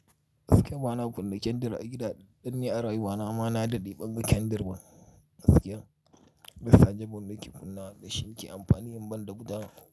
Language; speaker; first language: Hausa; native; Hausa